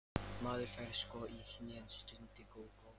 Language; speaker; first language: Icelandic; non-native, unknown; Lithuanian